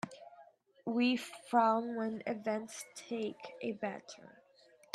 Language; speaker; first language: English; native; English